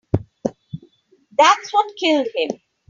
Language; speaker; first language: English; non-native, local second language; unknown